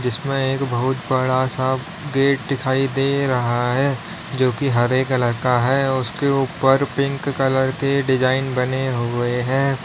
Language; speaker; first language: Hindi; native; Hindi